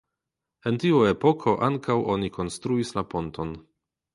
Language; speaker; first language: Esperanto; non-native, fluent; Polish